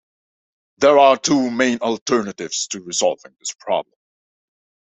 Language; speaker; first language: English; non-native, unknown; Dutch